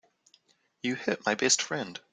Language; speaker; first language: English; native; English